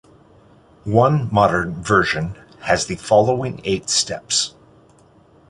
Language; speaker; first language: English; native; English